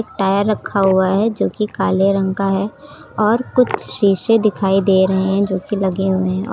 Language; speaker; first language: Hindi; native; Hindi